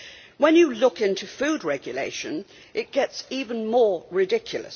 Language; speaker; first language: English; native; English